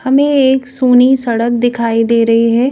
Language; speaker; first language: Hindi; native; Hindi